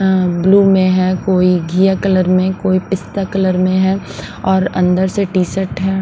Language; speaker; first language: Hindi; non-native, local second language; Punjabi